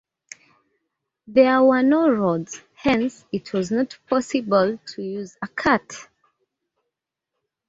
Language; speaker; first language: English; native; English